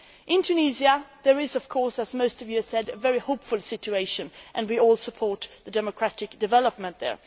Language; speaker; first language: English; non-native, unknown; Swedish